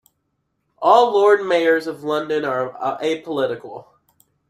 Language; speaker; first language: English; native; English